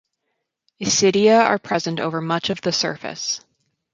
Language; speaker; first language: English; native; English